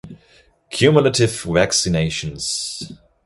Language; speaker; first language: English; non-native, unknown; German